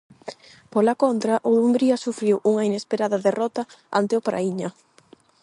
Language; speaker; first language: Galician; non-native, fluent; Spanish